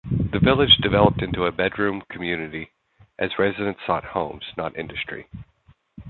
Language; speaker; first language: English; native; English